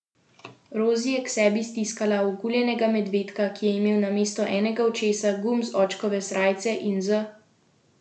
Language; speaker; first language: Slovenian; native; Slovenian